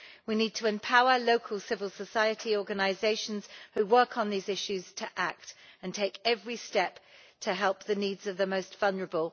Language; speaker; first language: English; native; English